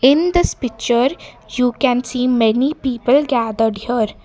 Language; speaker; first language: English; non-native, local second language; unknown